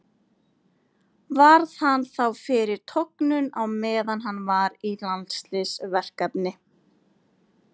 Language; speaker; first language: Icelandic; native; Icelandic